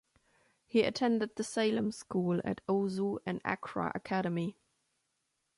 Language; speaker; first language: English; non-native, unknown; German